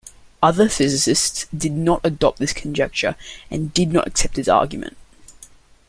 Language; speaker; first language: English; native; English